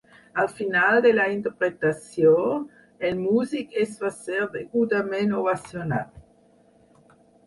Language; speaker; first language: Catalan; non-native, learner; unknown